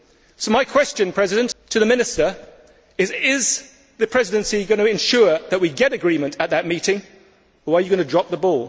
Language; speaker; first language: English; native; English